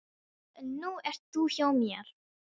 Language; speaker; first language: Icelandic; non-native, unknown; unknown